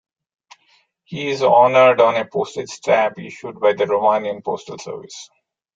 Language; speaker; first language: English; non-native, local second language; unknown